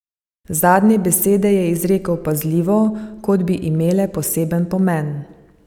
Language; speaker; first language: Slovenian; native; Slovenian